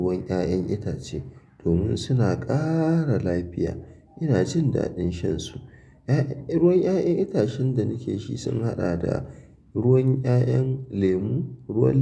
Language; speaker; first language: Hausa; native; Hausa